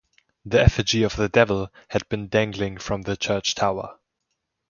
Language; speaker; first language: English; non-native, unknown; German